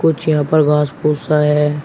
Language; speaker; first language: Hindi; native; Hindi